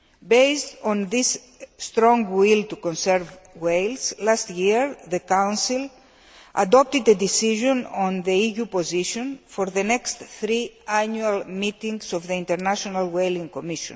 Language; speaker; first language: English; non-native, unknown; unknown